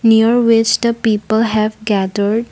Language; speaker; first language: English; non-native, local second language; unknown